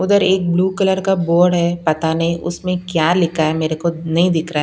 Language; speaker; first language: Hindi; non-native, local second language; Punjabi